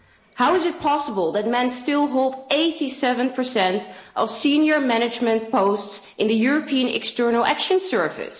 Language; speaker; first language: English; non-native, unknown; Dutch